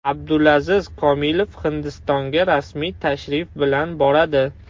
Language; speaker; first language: Uzbek; non-native, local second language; Russian